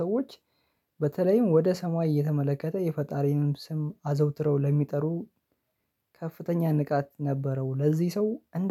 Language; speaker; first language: Amharic; non-native, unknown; Oromo